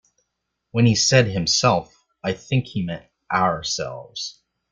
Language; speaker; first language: English; native; English